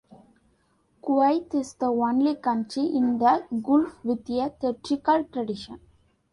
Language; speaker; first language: English; non-native, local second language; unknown